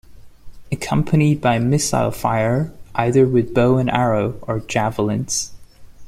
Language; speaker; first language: English; non-native, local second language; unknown